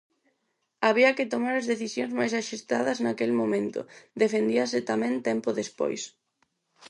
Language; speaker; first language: Galician; non-native, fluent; Spanish